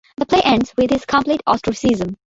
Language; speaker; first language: English; non-native, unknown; Bangla